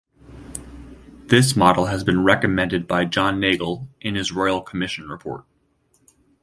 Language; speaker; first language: English; native; English